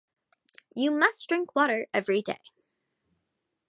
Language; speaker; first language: English; native; English